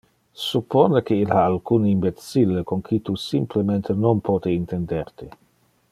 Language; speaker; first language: Interlingua; non-native, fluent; Dutch